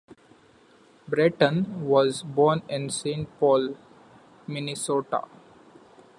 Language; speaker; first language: English; non-native, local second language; Marathi